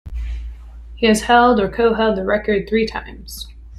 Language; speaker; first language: English; native; English